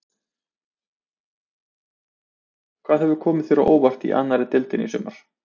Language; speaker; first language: Icelandic; native; Icelandic